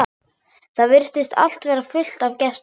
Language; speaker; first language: Icelandic; non-native, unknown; German